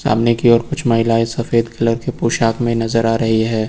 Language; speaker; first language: Hindi; native; Hindi